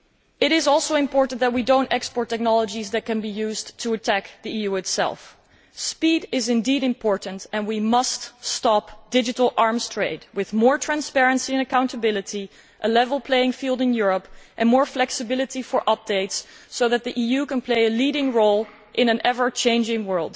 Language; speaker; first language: English; non-native, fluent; Dutch